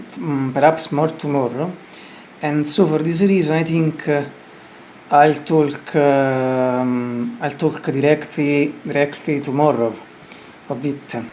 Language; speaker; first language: English; non-native, learner; Italian